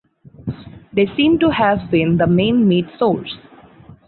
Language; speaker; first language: English; non-native, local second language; Bangla